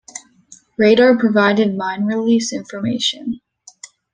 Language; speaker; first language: English; native; English